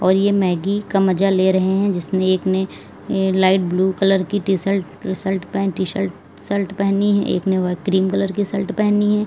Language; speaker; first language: Hindi; native; Hindi